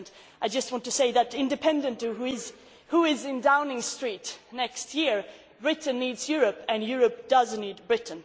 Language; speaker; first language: English; non-native, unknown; Swedish